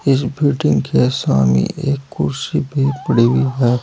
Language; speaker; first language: Hindi; native; Hindi